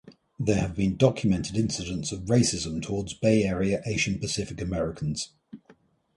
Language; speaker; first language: English; native; English